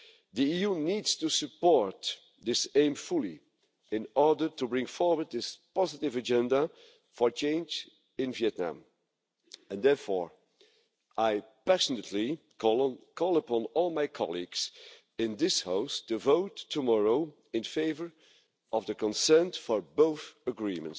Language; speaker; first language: English; non-native, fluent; Dutch